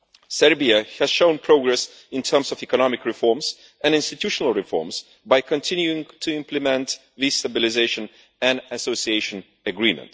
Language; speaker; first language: English; non-native, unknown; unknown